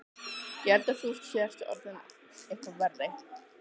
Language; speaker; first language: Icelandic; native; Icelandic